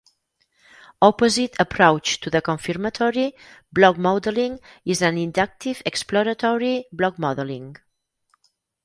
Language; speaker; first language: English; non-native, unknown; Catalan